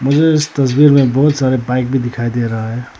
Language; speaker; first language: Hindi; non-native, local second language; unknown